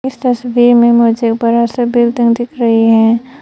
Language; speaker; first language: Hindi; non-native, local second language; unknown